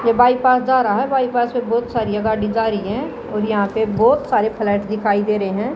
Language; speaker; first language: Hindi; native; Hindi